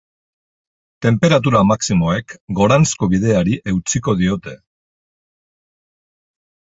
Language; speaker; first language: Basque; non-native, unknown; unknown